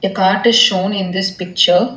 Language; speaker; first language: English; non-native, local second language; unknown